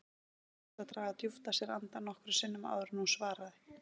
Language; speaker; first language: Icelandic; native; Icelandic